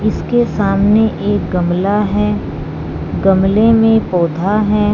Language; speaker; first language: Hindi; non-native, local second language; Punjabi